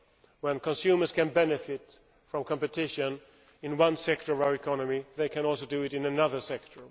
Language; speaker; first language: English; non-native, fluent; Swedish